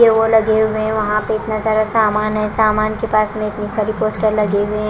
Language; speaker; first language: Hindi; non-native, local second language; Punjabi